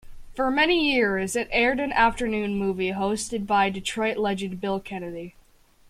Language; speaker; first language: English; native; English